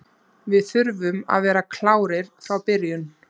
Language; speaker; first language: Icelandic; native; Icelandic